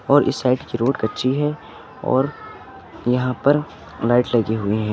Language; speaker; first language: Hindi; native; Hindi